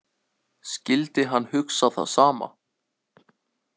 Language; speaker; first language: Icelandic; native; Icelandic